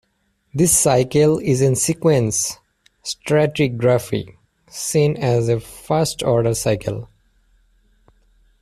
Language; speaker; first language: English; native; English